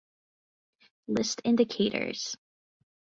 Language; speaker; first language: English; native; English